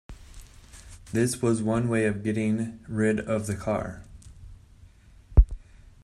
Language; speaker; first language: English; native; English